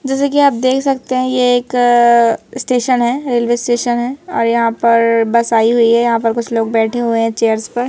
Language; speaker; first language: Hindi; native; Hindi